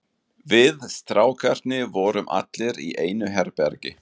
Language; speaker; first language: Icelandic; non-native, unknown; German